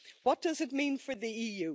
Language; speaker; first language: English; native; English